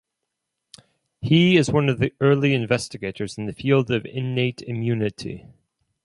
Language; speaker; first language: English; non-native, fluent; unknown